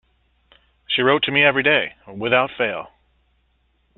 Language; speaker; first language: English; native; English